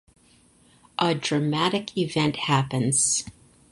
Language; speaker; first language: English; native; English